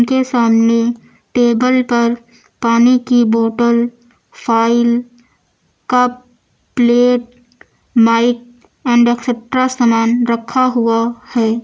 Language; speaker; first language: Hindi; native; Hindi